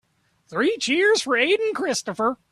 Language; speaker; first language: English; native; English